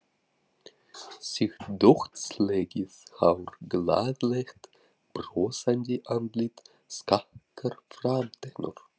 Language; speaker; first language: Icelandic; non-native, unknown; Russian